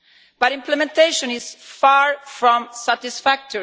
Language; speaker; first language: English; non-native, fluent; Italian